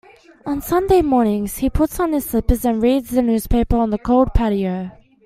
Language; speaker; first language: English; native; English